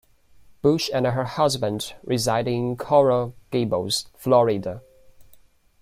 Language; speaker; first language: English; non-native, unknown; Chinese